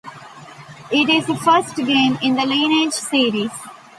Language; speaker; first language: English; non-native, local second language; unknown